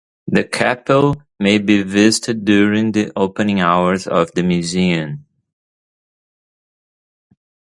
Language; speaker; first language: English; native; English